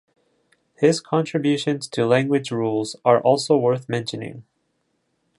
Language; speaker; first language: English; non-native, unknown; Japanese